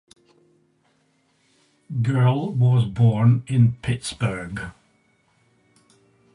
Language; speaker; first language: English; native; English